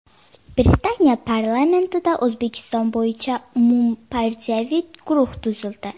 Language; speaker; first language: Uzbek; native; Uzbek